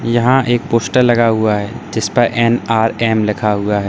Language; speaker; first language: Hindi; native; Hindi